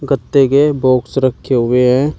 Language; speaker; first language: Hindi; native; Hindi